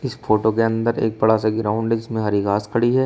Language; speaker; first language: Hindi; native; Hindi